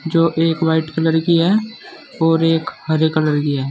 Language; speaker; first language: Hindi; native; Hindi